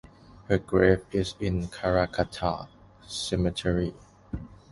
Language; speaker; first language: English; non-native, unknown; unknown